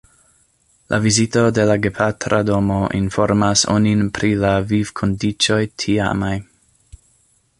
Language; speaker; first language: Esperanto; non-native, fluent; English